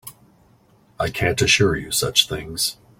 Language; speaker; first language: English; native; English